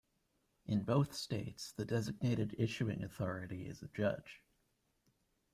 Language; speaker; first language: English; native; English